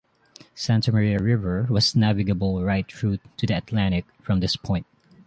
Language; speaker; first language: English; non-native, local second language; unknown